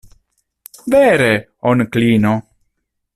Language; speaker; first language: Esperanto; non-native, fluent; Italian